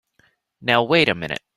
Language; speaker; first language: English; native; English